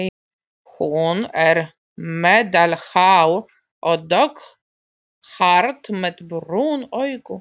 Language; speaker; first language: Icelandic; non-native, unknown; Polish